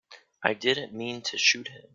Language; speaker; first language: English; native; English